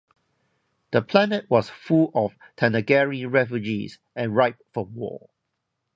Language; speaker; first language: English; non-native, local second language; Cantonese